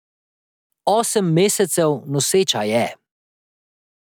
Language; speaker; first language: Slovenian; native; Slovenian